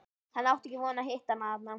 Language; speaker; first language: Icelandic; native; Icelandic